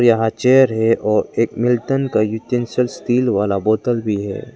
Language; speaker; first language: Hindi; non-native, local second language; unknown